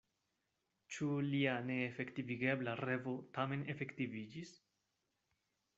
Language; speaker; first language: Esperanto; non-native, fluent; Spanish